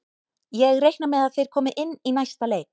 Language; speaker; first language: Icelandic; native; Icelandic